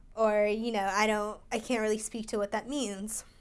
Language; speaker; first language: English; early bilingual, other home language; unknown